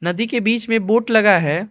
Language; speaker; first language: Hindi; non-native, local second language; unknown